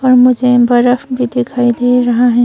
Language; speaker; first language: Hindi; non-native, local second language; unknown